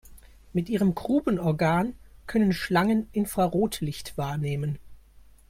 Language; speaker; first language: German; native; German